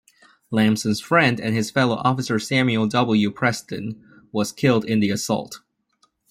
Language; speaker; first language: English; non-native, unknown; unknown